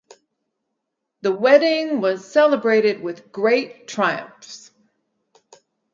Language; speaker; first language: English; native; English